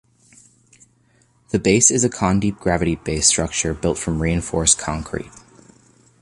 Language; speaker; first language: English; native; English